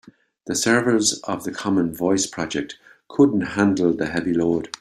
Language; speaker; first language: English; native; English